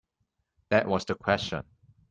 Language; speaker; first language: English; non-native, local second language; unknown